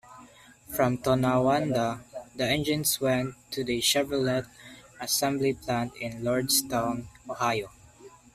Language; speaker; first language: English; non-native, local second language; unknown